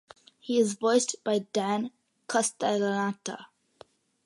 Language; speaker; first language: English; early bilingual, other home language; Malayalam